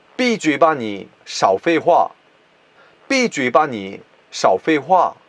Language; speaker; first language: Chinese; non-native, fluent; Korean